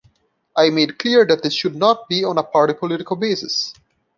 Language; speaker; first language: English; non-native, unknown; Portuguese